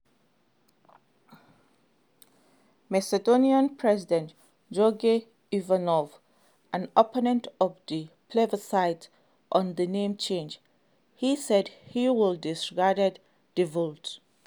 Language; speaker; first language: English; non-native, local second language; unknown